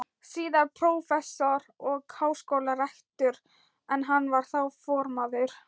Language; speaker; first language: Icelandic; non-native, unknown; Thai